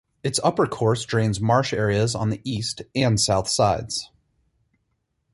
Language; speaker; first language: English; native; English